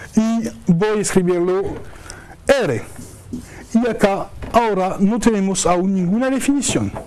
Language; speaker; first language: Spanish; non-native, fluent; French